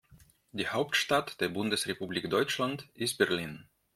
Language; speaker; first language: German; non-native, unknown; Russian